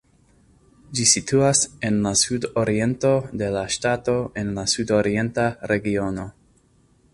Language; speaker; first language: Esperanto; non-native, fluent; English